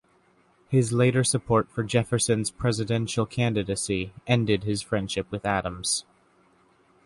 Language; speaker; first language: English; native; English